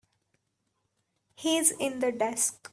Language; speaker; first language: English; non-native, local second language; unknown